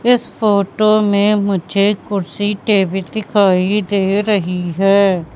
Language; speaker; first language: Hindi; native; Hindi